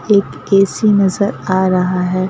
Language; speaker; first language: Hindi; native; Hindi